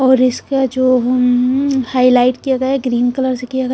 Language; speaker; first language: Hindi; non-native, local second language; Punjabi